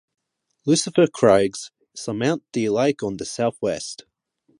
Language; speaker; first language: English; non-native, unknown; Japanese